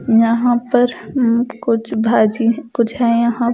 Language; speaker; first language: Hindi; non-native, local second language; Punjabi